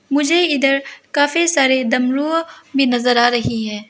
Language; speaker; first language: Hindi; early bilingual, other home language; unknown